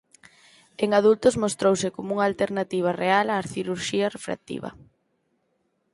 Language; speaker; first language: Galician; native; Galician